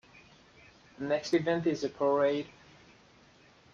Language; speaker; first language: English; native; English